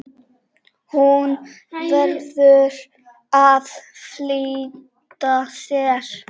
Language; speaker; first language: Icelandic; non-native, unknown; Czech